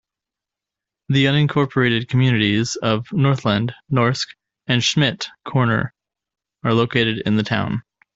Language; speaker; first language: English; native; English